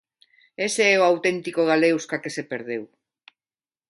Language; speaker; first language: Galician; non-native, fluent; Spanish